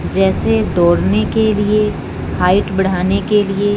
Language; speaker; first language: Hindi; non-native, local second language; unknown